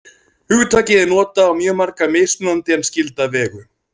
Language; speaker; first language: Icelandic; native; Icelandic